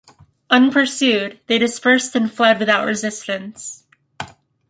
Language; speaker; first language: English; native; English